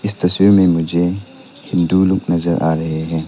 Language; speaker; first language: Hindi; non-native, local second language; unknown